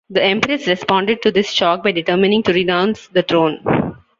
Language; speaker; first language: English; non-native, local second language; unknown